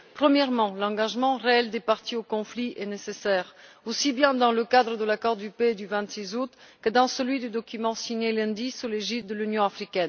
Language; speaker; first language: French; non-native, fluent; Bulgarian